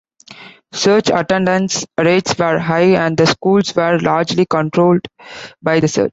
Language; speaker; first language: English; non-native, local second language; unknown